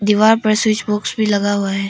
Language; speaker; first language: Hindi; non-native, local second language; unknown